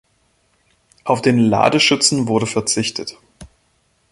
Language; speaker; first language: German; native; German